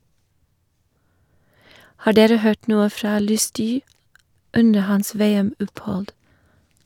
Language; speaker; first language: Norwegian; non-native, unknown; English